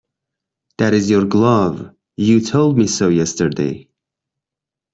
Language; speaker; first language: English; non-native, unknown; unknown